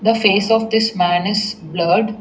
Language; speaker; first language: English; non-native, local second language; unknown